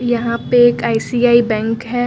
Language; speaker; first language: Hindi; native; Hindi